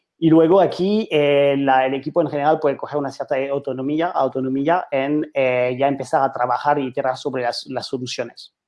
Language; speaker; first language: Spanish; non-native, fluent; French